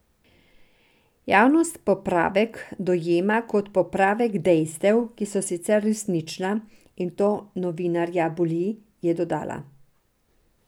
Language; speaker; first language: Slovenian; non-native, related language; Serbian